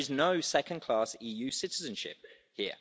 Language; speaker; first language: English; native; English